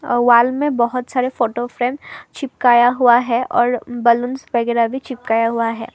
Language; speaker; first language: Hindi; non-native, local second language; Assamese